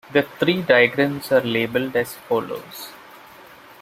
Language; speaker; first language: English; non-native, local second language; Malayalam